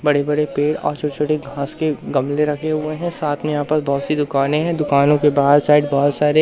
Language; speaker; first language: Hindi; native; Hindi